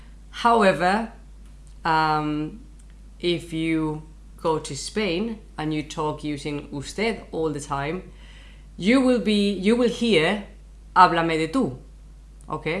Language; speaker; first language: English; non-native, fluent; Spanish